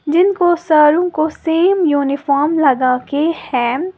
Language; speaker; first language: Hindi; native; Hindi